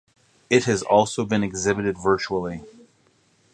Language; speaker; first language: English; native; English